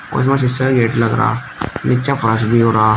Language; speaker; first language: Hindi; native; Hindi